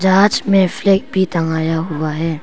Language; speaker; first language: Hindi; non-native, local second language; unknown